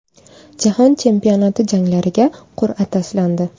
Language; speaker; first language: Uzbek; native; Uzbek